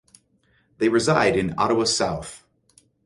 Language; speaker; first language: English; native; English